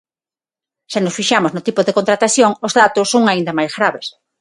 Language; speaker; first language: Galician; non-native, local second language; Spanish